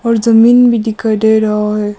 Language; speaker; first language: Hindi; early bilingual, other home language; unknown